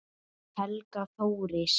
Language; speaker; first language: Icelandic; native; Icelandic